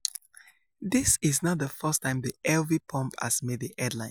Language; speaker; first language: English; non-native, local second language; Yoruba